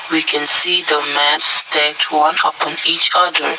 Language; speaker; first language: English; non-native, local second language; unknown